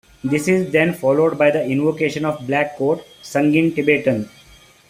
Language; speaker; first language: English; non-native, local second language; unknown